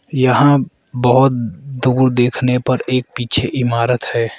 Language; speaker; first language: Hindi; non-native, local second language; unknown